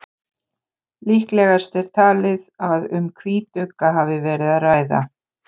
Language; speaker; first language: Icelandic; native; Icelandic